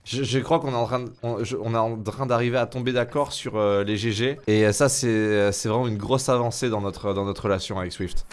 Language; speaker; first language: French; native; French